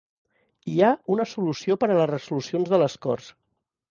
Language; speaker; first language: Catalan; native; Catalan